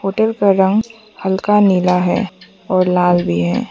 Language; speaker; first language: Hindi; non-native, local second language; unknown